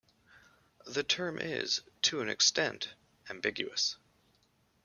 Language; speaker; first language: English; native; English